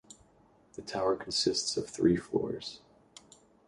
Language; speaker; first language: English; native; English